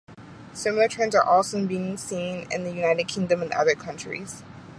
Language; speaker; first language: English; native; English